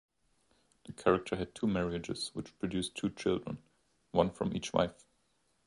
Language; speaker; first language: English; non-native, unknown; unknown